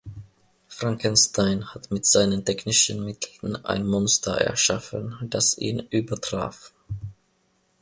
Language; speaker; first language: German; non-native, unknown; Finnish